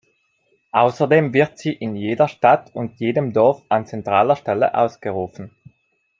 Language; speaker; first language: German; non-native, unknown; Italian